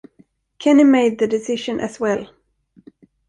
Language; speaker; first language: English; non-native, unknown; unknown